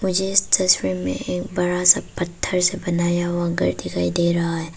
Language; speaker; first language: Hindi; early bilingual, other home language; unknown